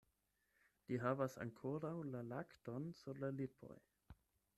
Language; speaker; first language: Esperanto; non-native, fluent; German